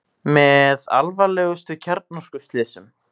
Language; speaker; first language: Icelandic; native; Icelandic